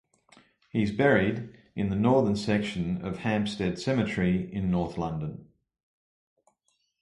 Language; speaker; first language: English; native; English